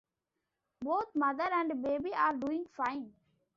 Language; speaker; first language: English; non-native, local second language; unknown